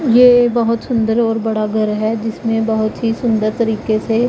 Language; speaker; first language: Hindi; non-native, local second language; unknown